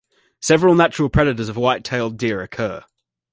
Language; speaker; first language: English; native; English